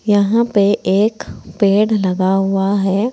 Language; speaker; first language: Hindi; native; Hindi